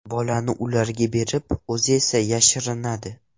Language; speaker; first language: Uzbek; non-native, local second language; Russian